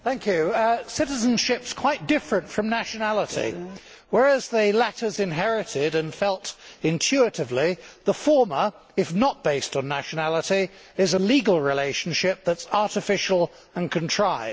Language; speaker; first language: English; native; English